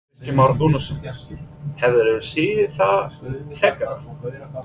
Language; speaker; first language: Icelandic; non-native, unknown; English